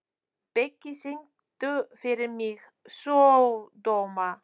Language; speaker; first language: Icelandic; non-native, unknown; Polish